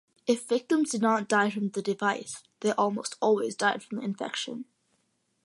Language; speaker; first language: English; early bilingual, other home language; Malayalam